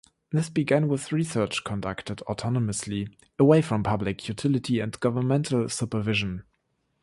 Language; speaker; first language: English; non-native, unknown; German